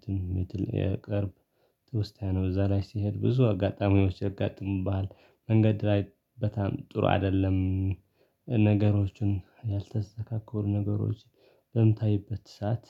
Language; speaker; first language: Amharic; non-native, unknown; Tigrinya